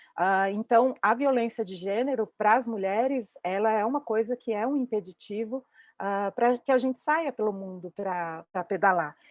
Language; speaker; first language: Portuguese; native; Portuguese